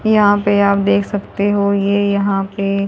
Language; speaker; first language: Hindi; native; Hindi